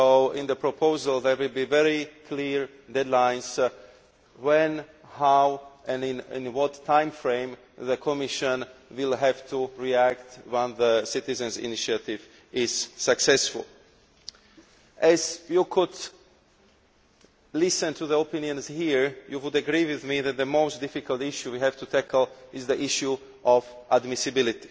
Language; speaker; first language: English; non-native, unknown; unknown